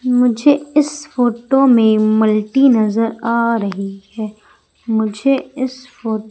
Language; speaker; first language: Hindi; native; Hindi